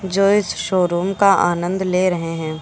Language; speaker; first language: Hindi; native; Hindi